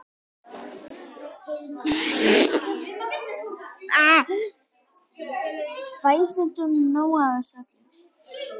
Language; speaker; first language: Icelandic; native; Icelandic